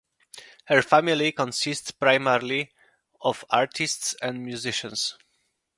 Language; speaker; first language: English; non-native, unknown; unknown